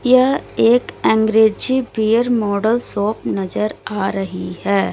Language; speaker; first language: Hindi; native; Hindi